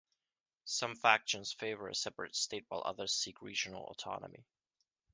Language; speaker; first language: English; non-native, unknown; Japanese